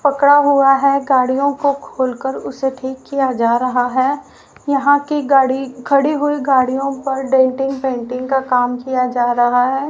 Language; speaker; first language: Hindi; native; Hindi